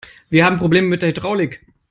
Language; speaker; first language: English; non-native, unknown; German